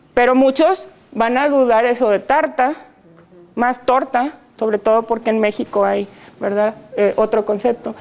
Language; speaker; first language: Spanish; native; Spanish